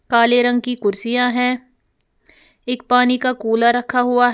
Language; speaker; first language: Hindi; native; Hindi